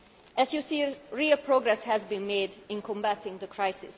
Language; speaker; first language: English; non-native, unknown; Hungarian